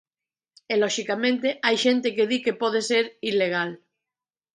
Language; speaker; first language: Galician; native; Galician